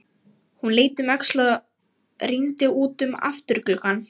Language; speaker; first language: Icelandic; non-native, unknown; Lithuanian